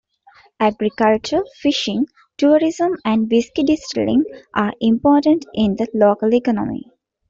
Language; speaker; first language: English; non-native, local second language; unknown